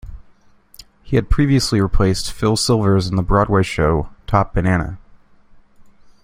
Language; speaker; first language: English; native; English